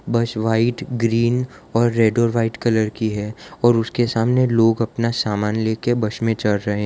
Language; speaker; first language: Hindi; non-native, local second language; Gujarati